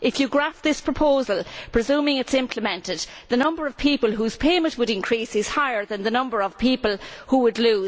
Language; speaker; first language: English; native; English